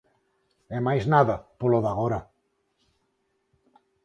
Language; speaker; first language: Galician; non-native, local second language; Spanish